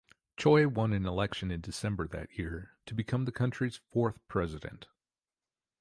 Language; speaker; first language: English; native; English